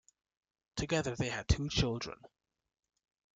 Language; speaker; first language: English; native; English